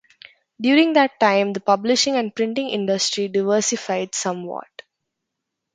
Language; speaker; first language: English; non-native, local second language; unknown